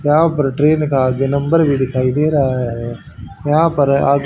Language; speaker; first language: Hindi; native; Hindi